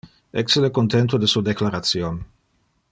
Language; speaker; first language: Interlingua; non-native, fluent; Dutch